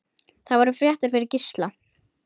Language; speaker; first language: Icelandic; native; Icelandic